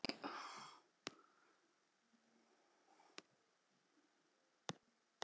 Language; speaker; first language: Icelandic; non-native, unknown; Albanian